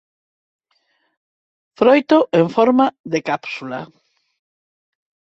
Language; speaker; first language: Galician; non-native, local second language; Spanish